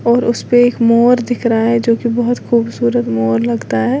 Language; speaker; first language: Hindi; native; Hindi